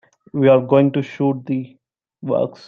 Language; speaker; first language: English; non-native, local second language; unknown